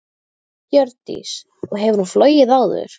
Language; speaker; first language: Icelandic; native; Icelandic